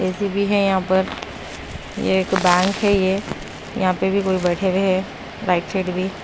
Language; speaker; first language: Hindi; non-native, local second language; Punjabi